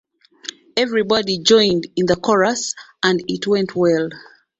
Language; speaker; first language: English; non-native, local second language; Ganda